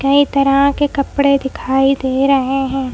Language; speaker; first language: Hindi; native; Hindi